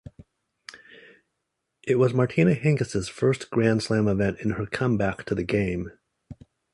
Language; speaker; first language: English; native; English